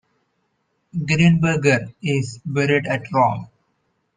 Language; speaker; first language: English; non-native, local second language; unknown